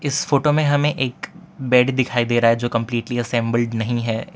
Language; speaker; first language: Hindi; non-native, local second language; Gujarati